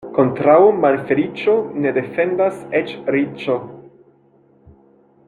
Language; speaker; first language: Esperanto; non-native, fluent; French